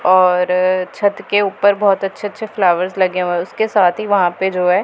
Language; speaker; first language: Hindi; non-native, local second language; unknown